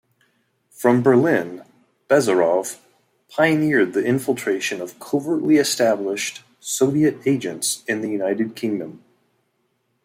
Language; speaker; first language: English; native; English